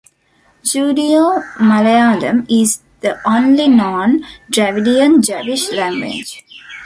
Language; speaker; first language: English; non-native, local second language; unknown